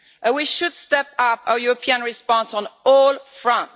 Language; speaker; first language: English; non-native, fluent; Italian